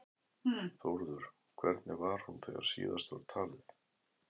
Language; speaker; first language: Icelandic; native; Icelandic